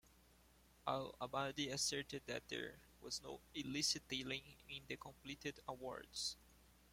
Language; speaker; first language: English; non-native, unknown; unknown